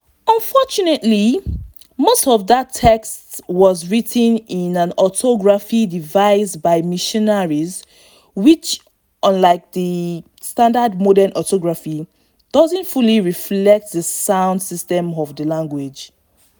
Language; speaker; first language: English; non-native, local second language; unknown